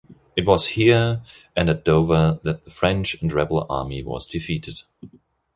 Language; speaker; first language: English; non-native, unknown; German